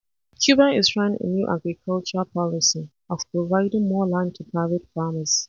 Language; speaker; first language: English; non-native, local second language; Hausa